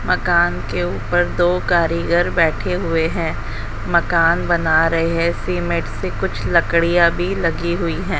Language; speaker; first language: Hindi; native; Hindi